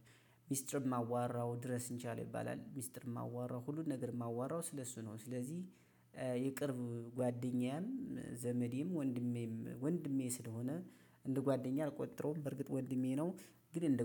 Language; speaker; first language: Amharic; native; Amharic